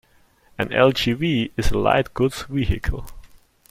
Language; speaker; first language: English; non-native, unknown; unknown